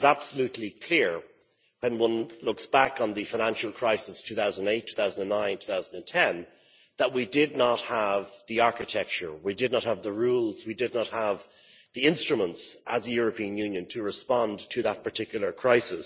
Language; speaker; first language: English; native; English